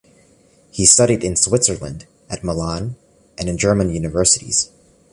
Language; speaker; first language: English; native; English